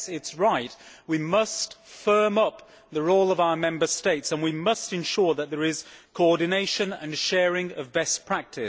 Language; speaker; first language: English; native; English